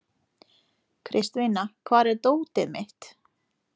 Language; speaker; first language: Icelandic; non-native, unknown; Lithuanian